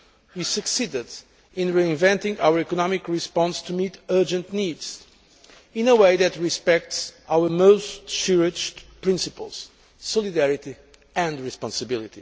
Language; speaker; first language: English; non-native, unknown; Portuguese